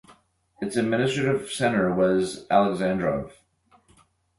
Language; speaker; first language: English; native; English